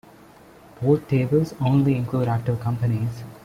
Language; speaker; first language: English; non-native, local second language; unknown